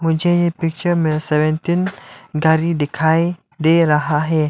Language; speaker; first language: Hindi; non-native, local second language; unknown